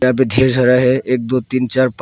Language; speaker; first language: Hindi; early bilingual, other home language; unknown